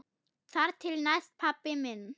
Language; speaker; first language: Icelandic; non-native, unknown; German